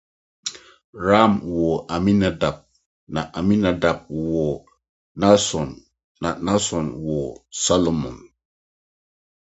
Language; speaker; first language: English; non-native, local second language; Akan